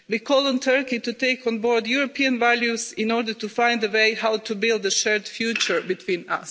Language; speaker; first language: English; non-native, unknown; Croatian